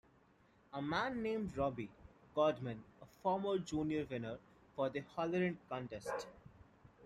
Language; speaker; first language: English; non-native, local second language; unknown